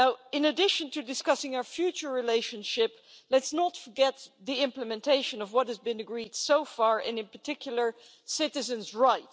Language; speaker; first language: English; non-native, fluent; Dutch